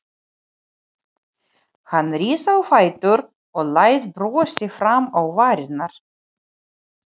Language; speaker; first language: Icelandic; non-native, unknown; Ukrainian